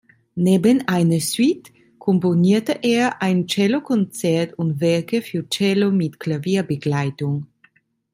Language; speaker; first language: German; non-native, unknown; Italian